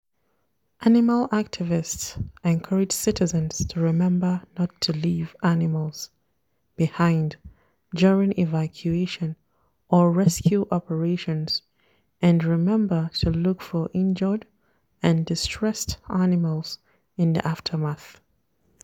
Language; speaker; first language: English; non-native, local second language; Hausa